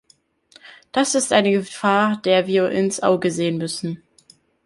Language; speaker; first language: German; native; German